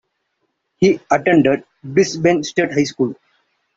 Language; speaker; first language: English; non-native, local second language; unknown